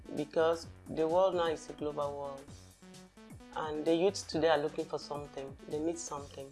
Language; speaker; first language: English; non-native, local second language; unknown